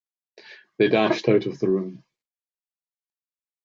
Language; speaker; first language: English; native; English